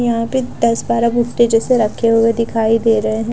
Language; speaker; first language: Hindi; non-native, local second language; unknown